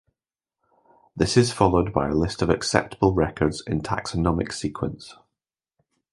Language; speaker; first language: English; native; English